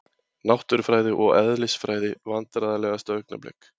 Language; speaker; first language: Icelandic; native; Icelandic